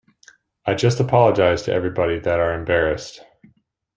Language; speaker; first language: English; native; English